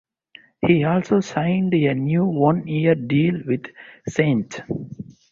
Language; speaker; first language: English; non-native, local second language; Tamil